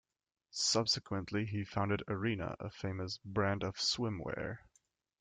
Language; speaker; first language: English; native; English